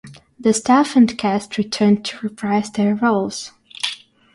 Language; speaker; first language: English; non-native, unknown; Russian